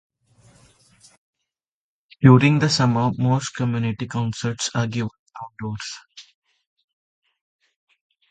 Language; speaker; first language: English; non-native, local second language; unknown